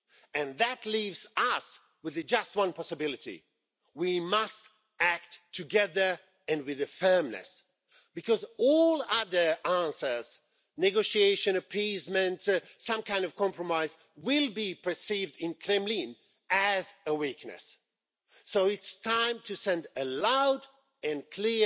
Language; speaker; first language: English; non-native, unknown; Swedish